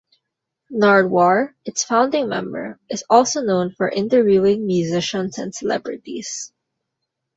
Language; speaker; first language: English; non-native, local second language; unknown